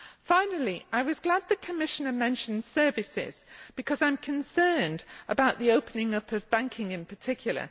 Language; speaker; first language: English; native; English